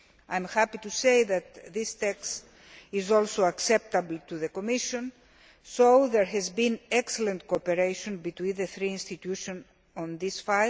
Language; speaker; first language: English; non-native, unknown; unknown